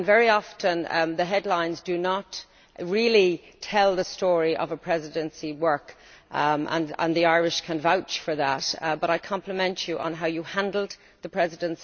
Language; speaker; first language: English; native; English